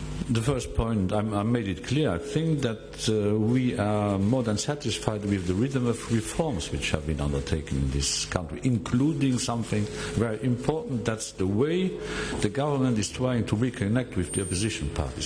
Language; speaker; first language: English; non-native, fluent; Luxembourgish